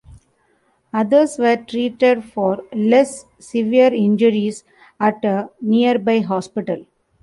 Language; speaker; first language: English; non-native, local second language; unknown